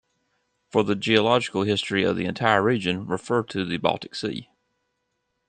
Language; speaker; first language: English; native; English